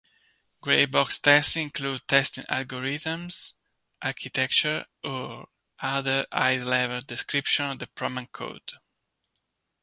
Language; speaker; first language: English; non-native, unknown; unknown